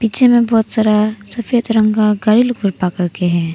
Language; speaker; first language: Hindi; non-native, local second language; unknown